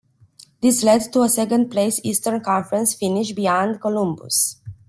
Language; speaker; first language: English; non-native, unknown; Romanian